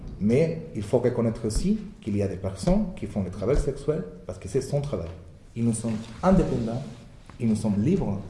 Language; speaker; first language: French; non-native, fluent; Spanish